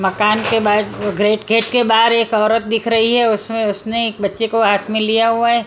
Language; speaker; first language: Hindi; non-native, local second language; Punjabi